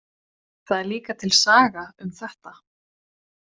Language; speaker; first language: Icelandic; non-native, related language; Swedish